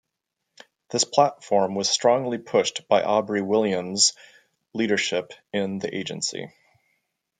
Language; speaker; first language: English; native; English